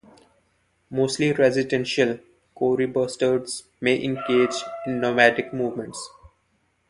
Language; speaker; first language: English; non-native, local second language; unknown